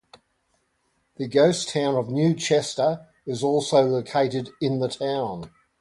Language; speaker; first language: English; native; English